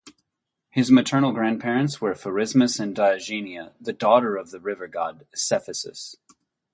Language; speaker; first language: English; native; English